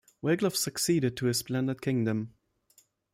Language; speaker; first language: English; non-native, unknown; German